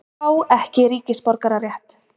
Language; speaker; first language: Icelandic; native; Icelandic